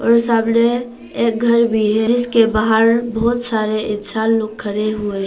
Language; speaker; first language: Hindi; non-native, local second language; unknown